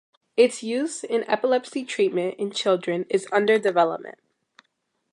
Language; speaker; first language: English; native; English